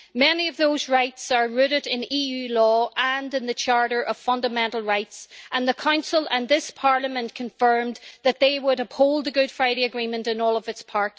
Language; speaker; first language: English; native; English